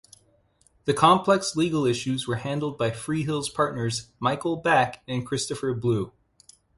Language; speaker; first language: English; non-native, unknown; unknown